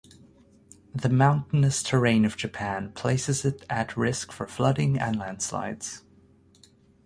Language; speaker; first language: English; native; English